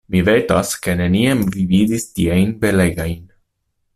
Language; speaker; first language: Esperanto; non-native, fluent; Italian